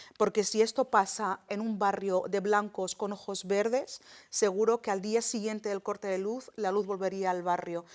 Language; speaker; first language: Spanish; early bilingual, other home language; Arabic